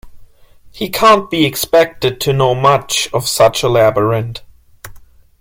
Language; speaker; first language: English; non-native, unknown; German